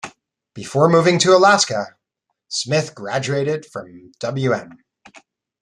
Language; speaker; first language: English; native; English